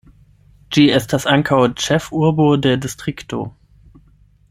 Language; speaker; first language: Esperanto; non-native, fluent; German